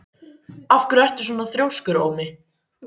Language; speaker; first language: Icelandic; native; Icelandic